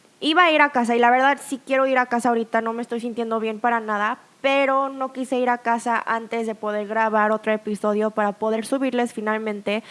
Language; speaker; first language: Spanish; early bilingual, other home language; Korean